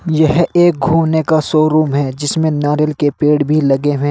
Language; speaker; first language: Hindi; native; Hindi